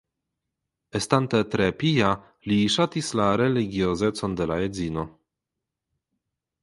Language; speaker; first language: Esperanto; non-native, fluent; Polish